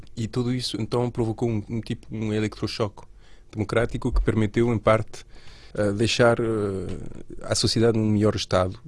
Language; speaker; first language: Portuguese; non-native, related language; Spanish